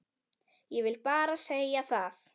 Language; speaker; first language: Icelandic; native; Icelandic